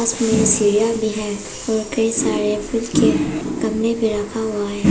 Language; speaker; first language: Hindi; non-native, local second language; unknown